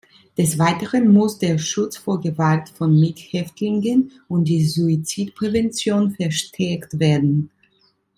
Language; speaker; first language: German; non-native, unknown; Italian